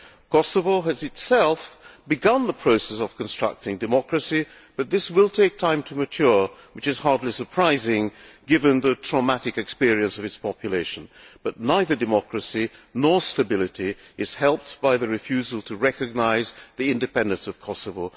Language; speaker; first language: English; non-native, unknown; Hungarian